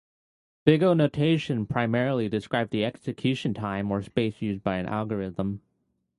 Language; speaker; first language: English; native; English